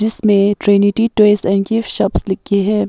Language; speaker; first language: Hindi; early bilingual, other home language; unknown